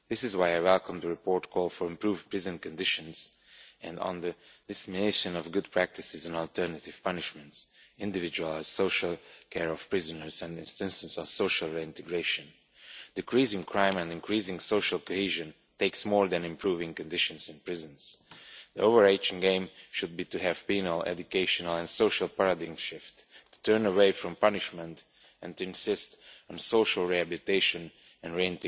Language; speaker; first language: English; non-native, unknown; Romanian